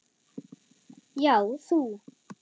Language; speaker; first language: Icelandic; non-native, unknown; German